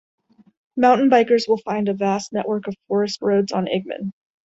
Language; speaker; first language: English; native; English